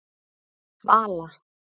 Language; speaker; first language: Icelandic; native; Icelandic